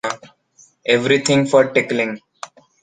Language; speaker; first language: English; non-native, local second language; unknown